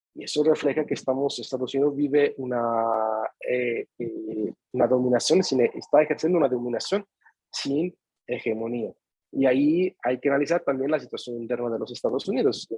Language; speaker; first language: Spanish; non-native, fluent; Italian